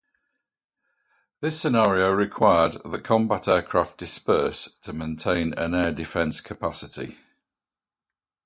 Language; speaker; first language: English; native; English